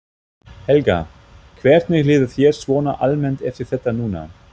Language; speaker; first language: Icelandic; non-native, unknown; German